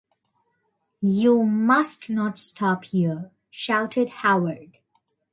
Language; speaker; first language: English; non-native, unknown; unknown